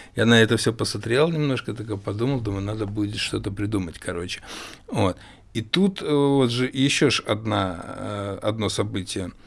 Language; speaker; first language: Russian; native; Russian